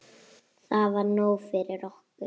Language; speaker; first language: Icelandic; native; Icelandic